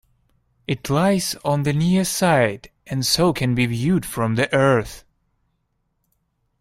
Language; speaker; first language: English; non-native, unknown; Russian